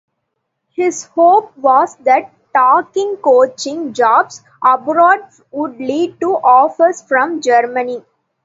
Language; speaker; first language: English; non-native, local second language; Tamil